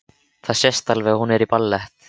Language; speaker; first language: Icelandic; native; Icelandic